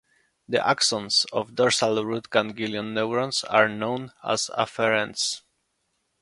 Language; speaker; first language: English; non-native, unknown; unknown